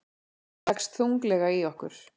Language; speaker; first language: Icelandic; native; Icelandic